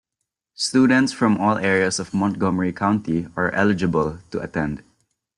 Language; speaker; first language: English; non-native, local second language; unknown